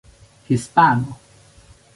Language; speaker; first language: Esperanto; non-native, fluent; Chinese